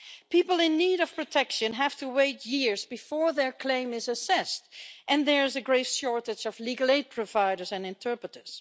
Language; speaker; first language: English; non-native, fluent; Dutch